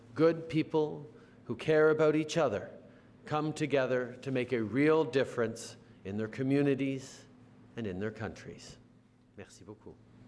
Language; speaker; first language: English; native; English